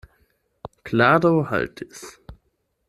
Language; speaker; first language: Esperanto; non-native, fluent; German